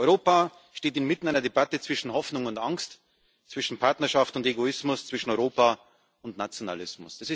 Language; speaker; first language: German; native; German